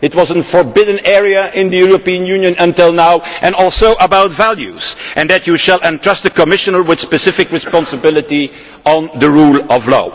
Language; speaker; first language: English; non-native, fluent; Dutch